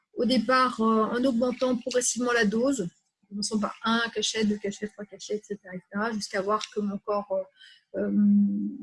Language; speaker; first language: French; native; French